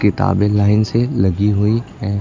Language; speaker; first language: Hindi; native; Hindi